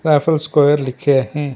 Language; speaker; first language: Hindi; non-native, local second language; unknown